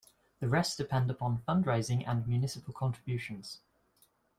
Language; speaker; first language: English; native; English